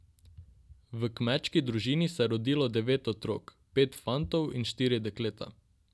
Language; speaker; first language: Slovenian; non-native, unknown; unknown